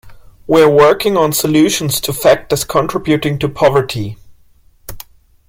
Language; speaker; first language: English; non-native, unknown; German